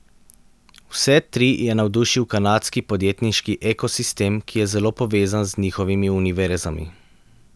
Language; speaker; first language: Slovenian; native; Slovenian